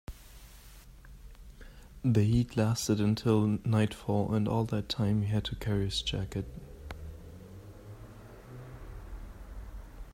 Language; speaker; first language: English; non-native, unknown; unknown